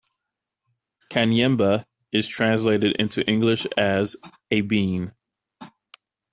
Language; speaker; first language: English; native; English